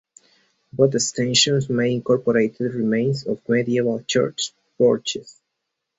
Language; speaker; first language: English; native; English